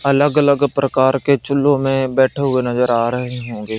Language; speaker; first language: Hindi; non-native, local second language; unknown